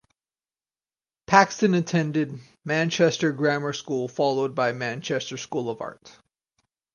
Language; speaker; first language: English; native; English